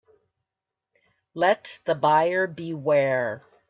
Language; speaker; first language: English; native; English